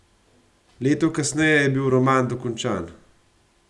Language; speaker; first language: Slovenian; native; Slovenian